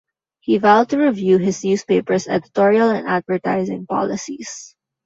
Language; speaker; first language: English; non-native, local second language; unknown